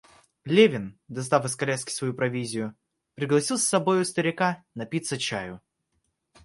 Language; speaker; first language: Russian; native; Russian